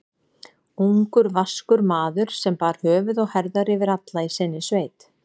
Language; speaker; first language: Icelandic; native; Icelandic